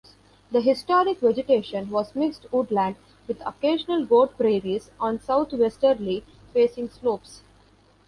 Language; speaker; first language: English; non-native, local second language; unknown